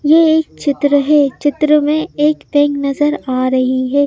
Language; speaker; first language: Hindi; native; Hindi